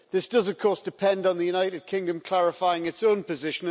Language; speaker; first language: English; native; English